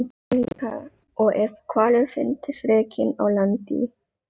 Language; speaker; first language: Icelandic; non-native, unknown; Filipino